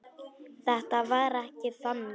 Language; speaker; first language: Icelandic; non-native, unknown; Polish